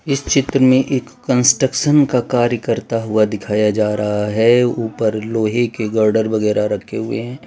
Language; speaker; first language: Hindi; non-native, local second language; Gujarati